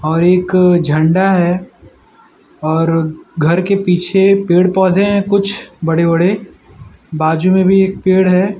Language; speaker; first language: Hindi; non-native, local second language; Gujarati